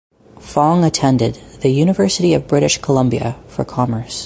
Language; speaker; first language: English; native; English